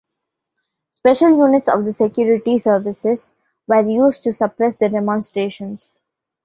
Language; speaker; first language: English; non-native, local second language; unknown